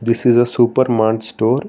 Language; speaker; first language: English; non-native, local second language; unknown